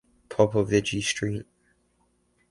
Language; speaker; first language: English; native; English